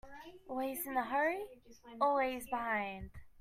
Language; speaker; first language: English; native; English